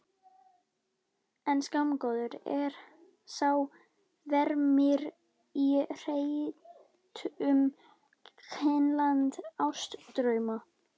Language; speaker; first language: Icelandic; native; Icelandic